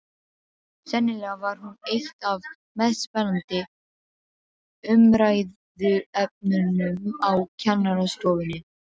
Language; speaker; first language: Icelandic; non-native, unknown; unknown